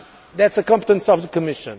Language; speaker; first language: English; non-native, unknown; Portuguese